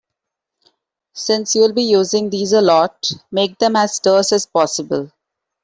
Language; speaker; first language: English; non-native, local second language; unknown